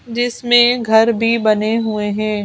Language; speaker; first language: Hindi; native; Hindi